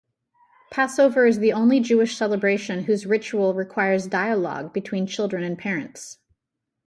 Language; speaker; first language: English; native; English